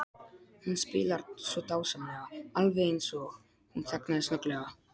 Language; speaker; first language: Icelandic; non-native, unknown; Polish